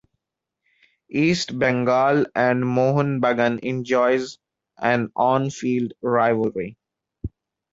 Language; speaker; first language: English; non-native, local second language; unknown